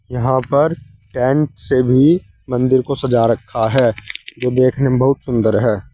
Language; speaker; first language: Hindi; native; Hindi